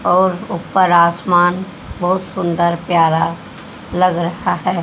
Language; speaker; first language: Hindi; native; Hindi